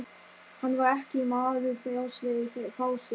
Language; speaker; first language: Icelandic; non-native, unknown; German